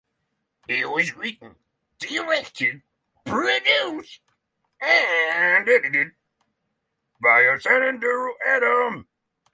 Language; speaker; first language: English; non-native, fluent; Norwegian